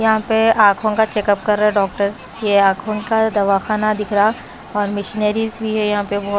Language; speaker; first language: Hindi; non-native, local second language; Punjabi